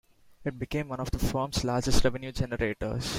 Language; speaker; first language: English; non-native, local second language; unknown